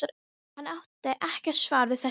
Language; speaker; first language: Icelandic; non-native, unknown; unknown